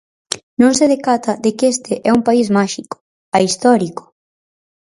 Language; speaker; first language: Galician; native; Galician